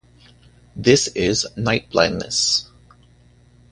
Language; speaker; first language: English; native; English